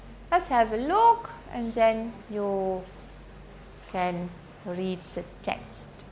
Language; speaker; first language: English; non-native, fluent; German